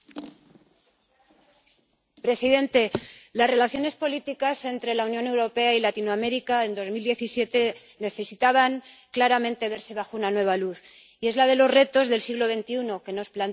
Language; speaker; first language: Spanish; native; Spanish